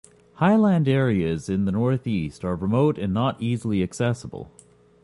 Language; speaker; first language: English; native; English